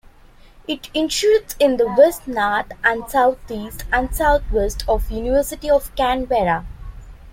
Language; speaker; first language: English; non-native, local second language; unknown